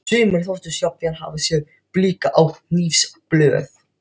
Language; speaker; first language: Icelandic; non-native, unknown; Filipino